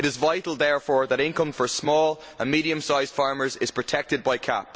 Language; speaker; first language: English; native; English